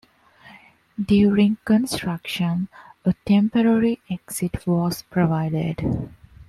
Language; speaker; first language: English; non-native, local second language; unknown